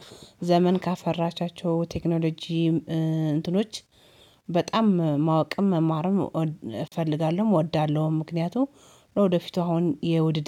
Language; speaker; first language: Amharic; native; Amharic